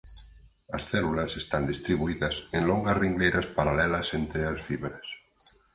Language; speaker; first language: Galician; native; Galician